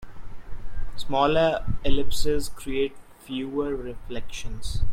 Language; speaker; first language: English; non-native, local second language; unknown